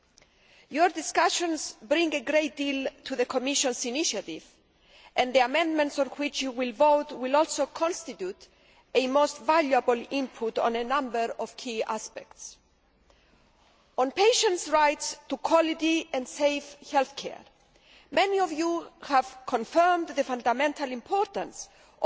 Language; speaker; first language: English; non-native, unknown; Greek